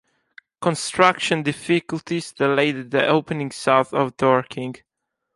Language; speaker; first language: English; non-native, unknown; Italian